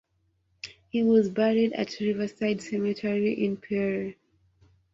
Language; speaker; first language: English; non-native, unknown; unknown